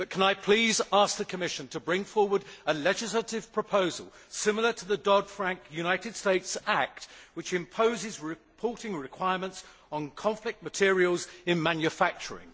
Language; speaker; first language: English; native; English